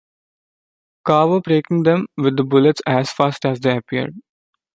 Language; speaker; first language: English; non-native, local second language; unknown